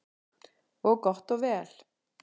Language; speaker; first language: Icelandic; native; Icelandic